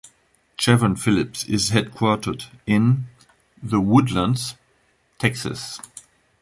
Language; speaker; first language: English; non-native, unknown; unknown